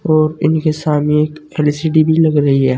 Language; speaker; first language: Hindi; native; Hindi